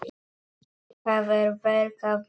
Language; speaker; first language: Icelandic; non-native, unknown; Polish